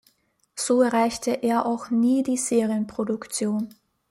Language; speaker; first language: German; native; German